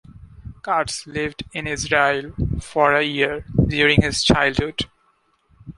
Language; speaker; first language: English; non-native, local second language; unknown